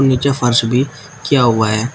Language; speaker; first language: Hindi; native; Hindi